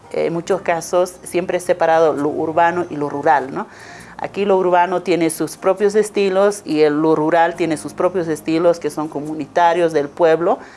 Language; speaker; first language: Spanish; non-native, local second language; Aymara